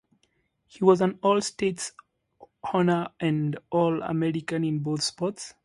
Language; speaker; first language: English; native; English